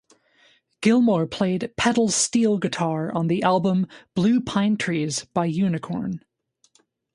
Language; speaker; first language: English; native; English